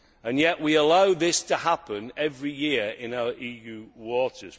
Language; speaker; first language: English; native; English